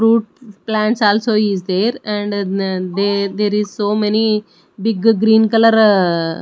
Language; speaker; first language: English; non-native, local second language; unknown